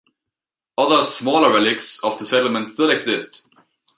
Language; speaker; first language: English; native; English